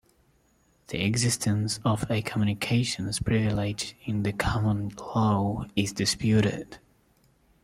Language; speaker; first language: English; native; English